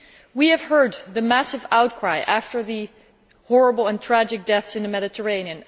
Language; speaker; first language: English; non-native, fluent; Dutch